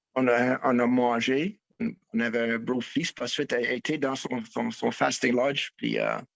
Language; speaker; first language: French; non-native, learner; English